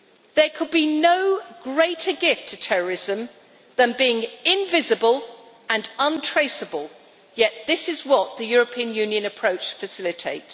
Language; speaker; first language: English; native; English